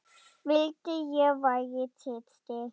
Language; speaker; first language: Icelandic; non-native, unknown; German